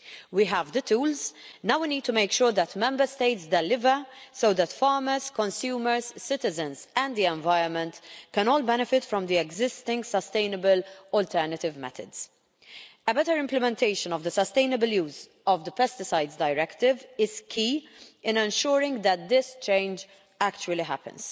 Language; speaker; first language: English; non-native, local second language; Maltese